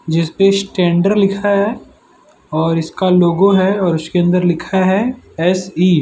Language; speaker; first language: Hindi; non-native, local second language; Gujarati